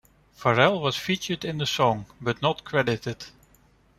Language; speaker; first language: English; non-native, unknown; Dutch